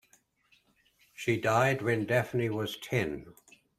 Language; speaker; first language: English; native; English